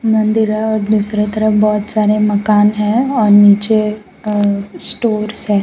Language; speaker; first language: Hindi; non-native, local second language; Gujarati